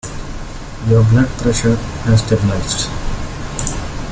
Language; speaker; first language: English; non-native, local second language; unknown